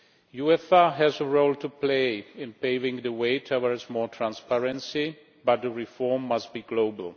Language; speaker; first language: English; non-native, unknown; Czech